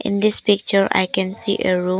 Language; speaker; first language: English; non-native, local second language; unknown